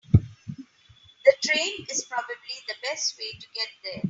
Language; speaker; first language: English; non-native, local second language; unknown